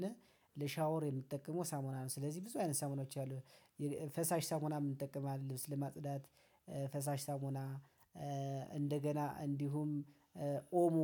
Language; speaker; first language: Amharic; native; Amharic